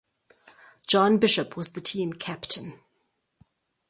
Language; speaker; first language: English; native; English